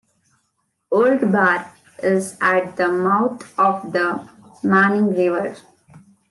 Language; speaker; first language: English; non-native, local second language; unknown